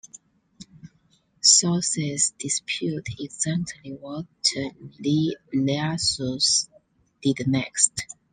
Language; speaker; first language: English; non-native, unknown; Chinese